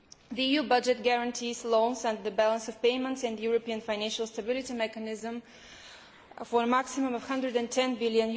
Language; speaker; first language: English; non-native, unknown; Bulgarian